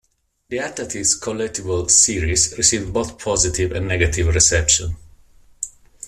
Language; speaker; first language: English; non-native, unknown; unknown